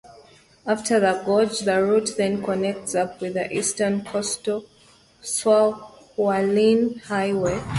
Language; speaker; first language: English; native; English